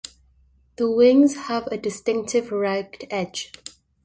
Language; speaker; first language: English; native; English